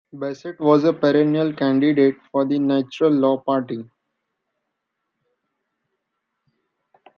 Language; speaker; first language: English; non-native, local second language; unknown